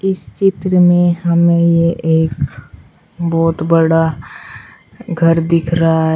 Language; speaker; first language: Hindi; native; Hindi